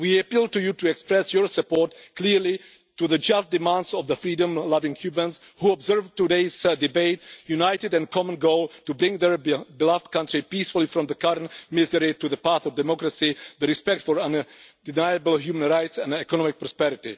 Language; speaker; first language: English; non-native, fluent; Czech